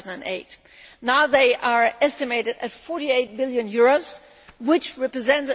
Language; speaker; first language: English; non-native, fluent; Danish